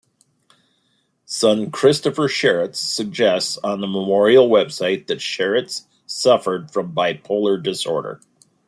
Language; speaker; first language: English; native; English